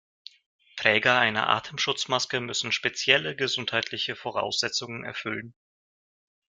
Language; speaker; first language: German; non-native, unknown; Russian